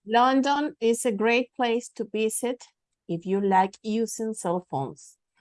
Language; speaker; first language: English; non-native, learner; Spanish